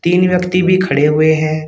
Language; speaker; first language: Hindi; native; Hindi